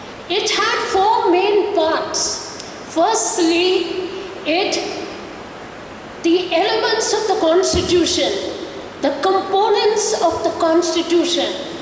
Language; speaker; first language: English; non-native, local second language; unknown